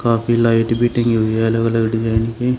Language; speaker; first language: Hindi; native; Hindi